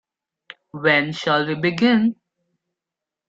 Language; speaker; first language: English; non-native, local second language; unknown